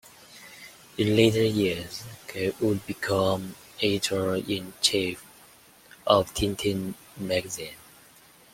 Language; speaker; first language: English; non-native, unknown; Chinese